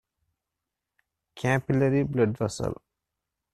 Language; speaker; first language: English; non-native, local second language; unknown